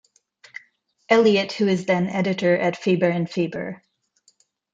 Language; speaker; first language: English; non-native, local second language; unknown